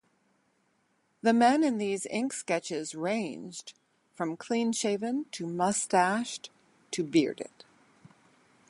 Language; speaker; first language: English; native; English